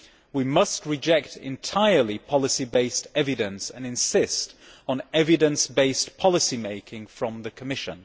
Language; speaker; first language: English; native; English